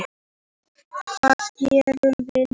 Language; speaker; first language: Icelandic; native; Icelandic